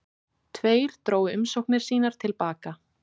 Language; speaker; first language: Icelandic; native; Icelandic